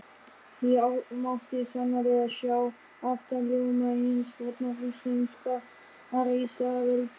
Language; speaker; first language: Icelandic; non-native, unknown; German